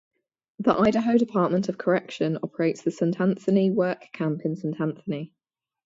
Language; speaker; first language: English; native; English